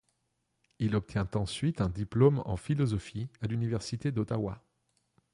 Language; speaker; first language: French; non-native, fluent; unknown